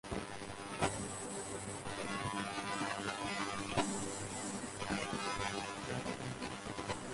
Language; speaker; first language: English; native; English